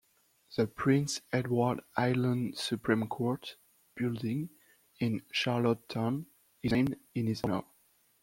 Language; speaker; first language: English; non-native, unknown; French